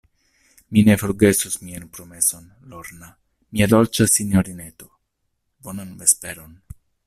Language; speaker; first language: Esperanto; non-native, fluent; Italian